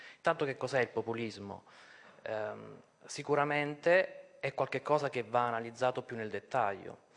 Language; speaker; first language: Italian; native; Italian